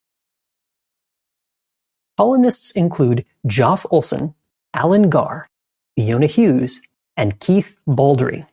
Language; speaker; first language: English; native; English